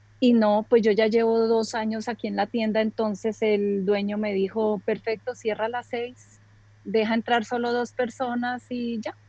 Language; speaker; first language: Spanish; native; Spanish